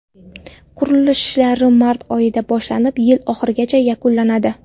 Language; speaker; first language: Uzbek; non-native, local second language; Kara-Kalpak